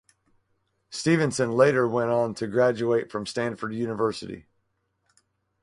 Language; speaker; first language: English; native; English